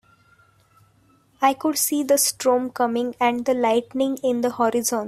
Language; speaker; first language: English; non-native, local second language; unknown